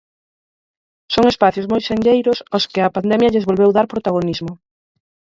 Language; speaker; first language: Galician; native; Galician